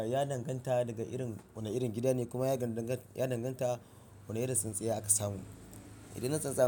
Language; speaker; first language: Hausa; non-native, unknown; Yoruba